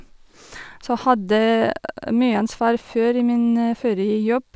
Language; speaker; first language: Norwegian; non-native, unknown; Russian